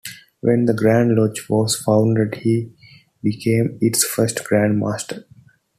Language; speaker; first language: English; non-native, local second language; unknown